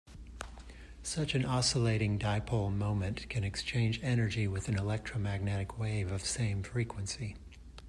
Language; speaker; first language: English; native; English